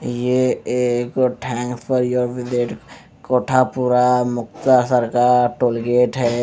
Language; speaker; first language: Hindi; non-native, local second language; Punjabi